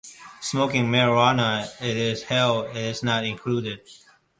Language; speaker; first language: English; non-native, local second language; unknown